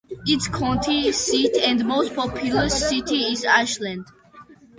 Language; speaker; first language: English; non-native, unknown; Georgian